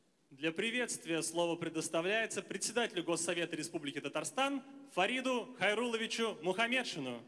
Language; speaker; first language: Russian; native; Russian